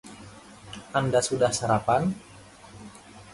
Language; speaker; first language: Indonesian; native; Indonesian